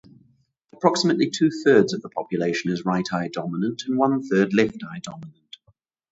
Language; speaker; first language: English; native; English